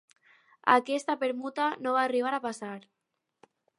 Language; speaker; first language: Catalan; non-native, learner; Spanish